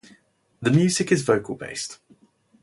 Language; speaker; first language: English; native; English